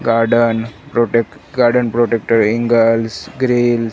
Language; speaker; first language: Hindi; non-native, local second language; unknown